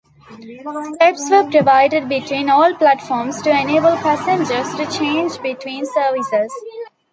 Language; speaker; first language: English; non-native, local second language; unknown